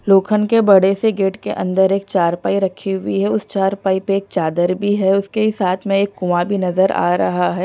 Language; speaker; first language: Hindi; non-native, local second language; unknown